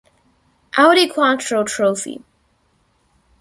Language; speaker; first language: English; non-native, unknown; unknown